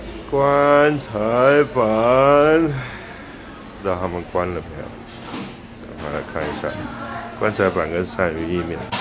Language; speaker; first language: Chinese; native; Chinese